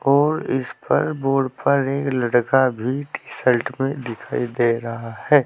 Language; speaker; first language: Hindi; native; Hindi